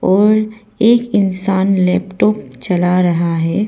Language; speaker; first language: Hindi; non-native, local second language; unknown